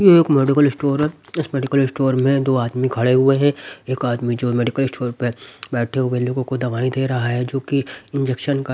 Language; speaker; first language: Hindi; native; Hindi